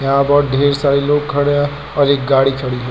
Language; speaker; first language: Hindi; native; Hindi